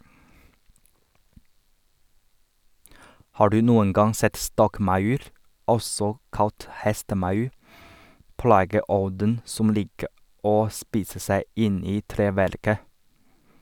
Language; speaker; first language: Norwegian; non-native, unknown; Chinese